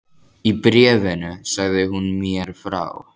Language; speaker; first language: Icelandic; native; Icelandic